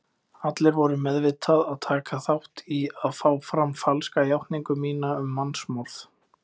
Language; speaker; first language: Icelandic; native; Icelandic